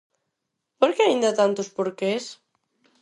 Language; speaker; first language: Galician; non-native, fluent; Spanish